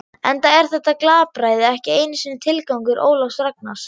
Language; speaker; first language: Icelandic; non-native, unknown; German